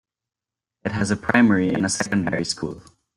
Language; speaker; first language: English; non-native, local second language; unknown